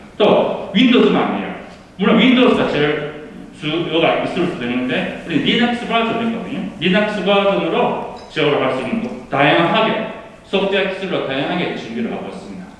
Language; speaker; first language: Korean; early bilingual, heritage; Korean